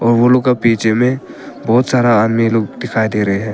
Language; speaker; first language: Hindi; non-native, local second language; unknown